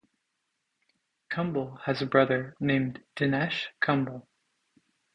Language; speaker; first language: English; native; English